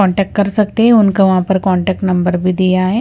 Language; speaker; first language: Hindi; non-native, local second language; Punjabi